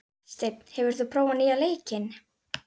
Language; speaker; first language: Icelandic; native; Icelandic